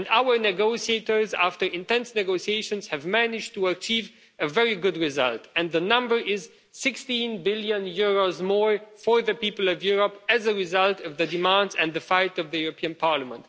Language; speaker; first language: English; non-native, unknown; Romanian